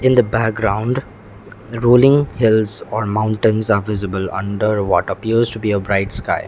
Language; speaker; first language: English; non-native, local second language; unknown